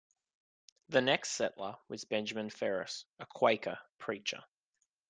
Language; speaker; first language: English; native; English